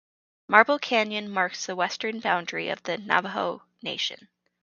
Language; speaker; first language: English; native; English